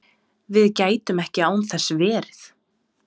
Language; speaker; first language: Icelandic; non-native, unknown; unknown